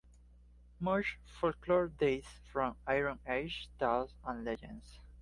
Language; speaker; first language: English; non-native, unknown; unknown